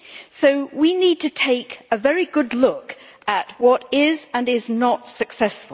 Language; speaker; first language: English; native; English